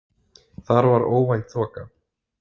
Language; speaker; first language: Icelandic; native; Icelandic